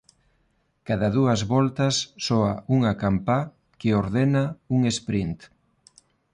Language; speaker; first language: Galician; non-native, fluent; Spanish